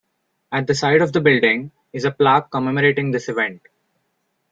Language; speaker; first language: English; non-native, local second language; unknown